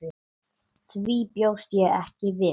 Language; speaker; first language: Icelandic; non-native, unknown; English